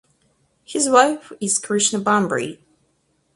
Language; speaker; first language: English; non-native, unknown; Russian